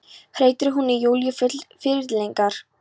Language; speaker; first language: Icelandic; non-native, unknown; Polish